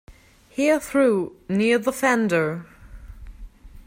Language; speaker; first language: English; non-native, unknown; German